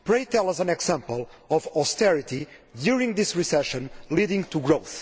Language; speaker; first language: English; non-native, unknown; Portuguese